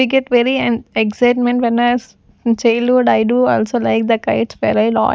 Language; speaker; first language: English; non-native, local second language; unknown